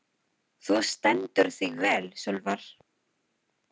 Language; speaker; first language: Icelandic; non-native, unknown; Filipino